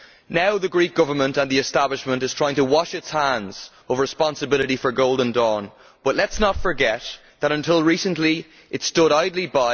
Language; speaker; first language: English; native; English